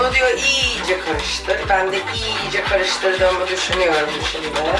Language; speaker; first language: Turkish; early bilingual, other home language; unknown